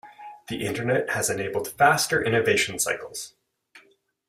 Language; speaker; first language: English; native; English